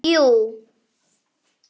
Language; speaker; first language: Icelandic; native; Icelandic